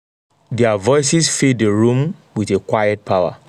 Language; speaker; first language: English; non-native, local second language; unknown